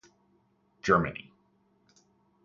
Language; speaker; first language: English; native; English